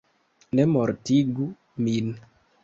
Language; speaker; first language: Esperanto; non-native, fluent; Kinyarwanda